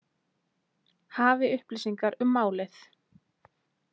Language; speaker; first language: Icelandic; native; Icelandic